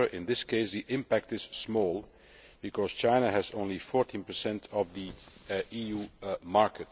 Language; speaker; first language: English; non-native, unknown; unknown